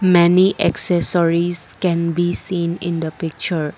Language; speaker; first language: English; non-native, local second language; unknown